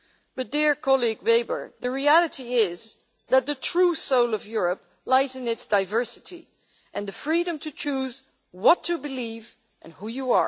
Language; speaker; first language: English; non-native, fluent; Dutch